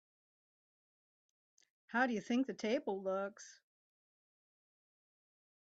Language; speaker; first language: English; native; English